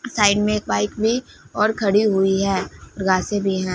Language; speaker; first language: Hindi; non-native, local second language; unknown